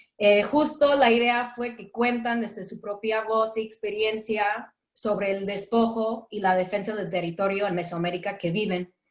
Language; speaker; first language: Spanish; non-native, fluent; English